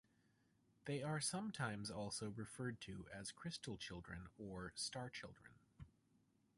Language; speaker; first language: English; native; English